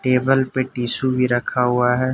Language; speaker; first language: Hindi; non-native, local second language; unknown